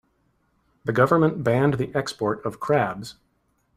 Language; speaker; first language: English; native; English